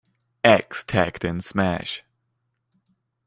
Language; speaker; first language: English; non-native, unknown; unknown